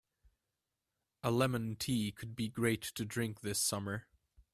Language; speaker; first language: English; native; English